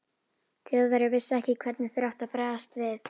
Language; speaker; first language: Icelandic; native; Icelandic